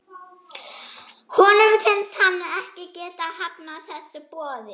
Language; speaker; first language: Icelandic; non-native, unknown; German